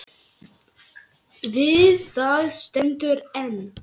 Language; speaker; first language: Icelandic; non-native, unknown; Lithuanian